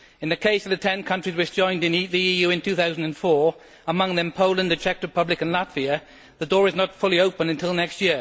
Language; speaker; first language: English; native; English